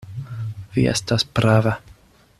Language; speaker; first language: Esperanto; non-native, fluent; English